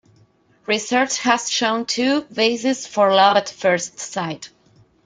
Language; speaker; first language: English; non-native, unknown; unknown